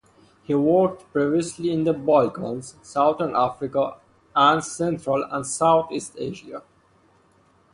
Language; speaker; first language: English; non-native, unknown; Persian